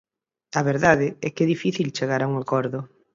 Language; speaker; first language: Galician; native; Galician